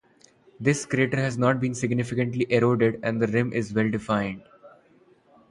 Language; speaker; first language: English; non-native, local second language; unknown